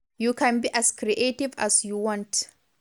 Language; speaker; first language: English; non-native, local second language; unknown